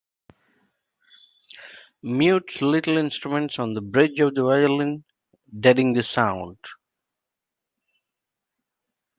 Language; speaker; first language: English; non-native, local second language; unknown